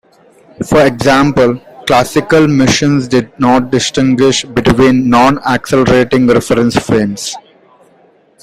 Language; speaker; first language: English; non-native, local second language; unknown